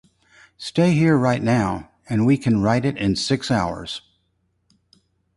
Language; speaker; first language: English; native; English